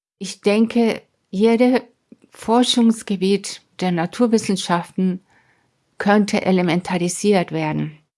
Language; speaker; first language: German; non-native, fluent; Spanish